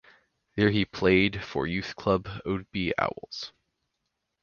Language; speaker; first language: English; native; English